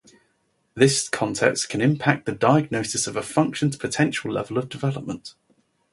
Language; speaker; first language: English; native; English